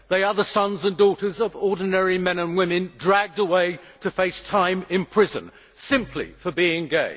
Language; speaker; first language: English; native; English